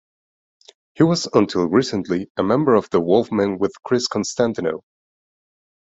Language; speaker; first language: English; non-native, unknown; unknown